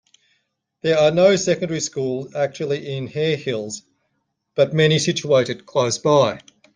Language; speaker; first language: English; native; English